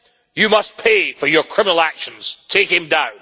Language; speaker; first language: English; native; English